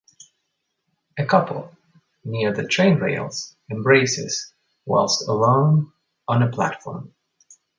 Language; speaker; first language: English; native; English